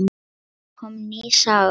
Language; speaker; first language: Icelandic; non-native, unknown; Lithuanian